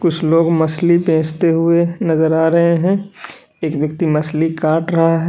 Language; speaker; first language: Hindi; native; Hindi